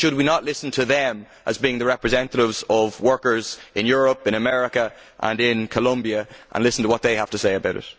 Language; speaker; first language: English; native; English